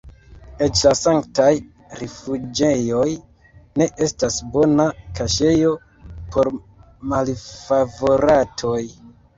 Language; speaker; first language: Esperanto; non-native, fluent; Kinyarwanda